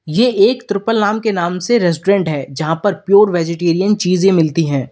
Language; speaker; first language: Hindi; native; Hindi